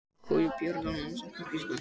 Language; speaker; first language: Icelandic; native; Icelandic